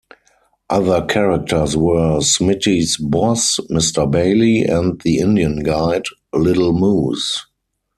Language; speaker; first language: English; non-native, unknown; German